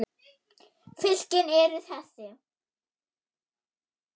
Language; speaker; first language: Icelandic; non-native, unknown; German